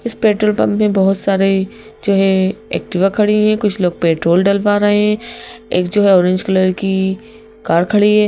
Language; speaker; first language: Hindi; native; Hindi